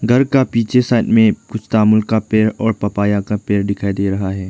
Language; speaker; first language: Hindi; non-native, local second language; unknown